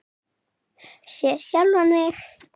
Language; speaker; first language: Icelandic; non-native, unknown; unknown